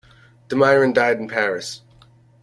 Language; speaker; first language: English; native; English